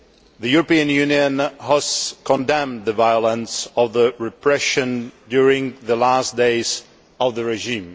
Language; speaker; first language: English; non-native, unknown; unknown